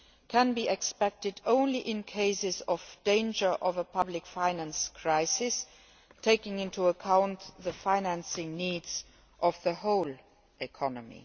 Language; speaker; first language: English; non-native, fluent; Luxembourgish